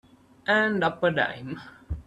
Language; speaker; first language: English; non-native, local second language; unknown